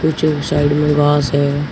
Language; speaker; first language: Hindi; native; Hindi